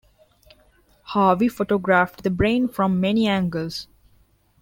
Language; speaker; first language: English; non-native, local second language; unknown